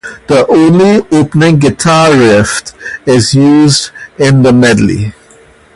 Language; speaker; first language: English; native; English